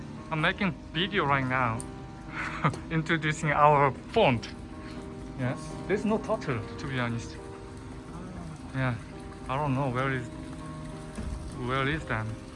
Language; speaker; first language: English; non-native, fluent; Korean